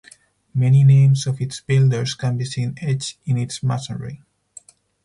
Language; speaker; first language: English; non-native, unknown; Spanish